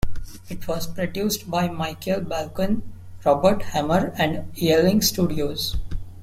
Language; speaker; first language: English; non-native, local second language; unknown